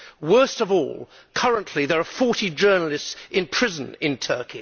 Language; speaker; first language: English; native; English